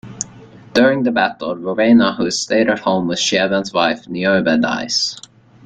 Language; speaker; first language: English; native; English